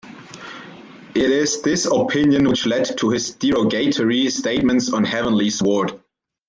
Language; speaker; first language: English; non-native, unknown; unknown